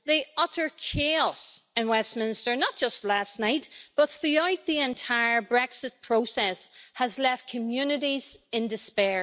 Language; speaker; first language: English; native; English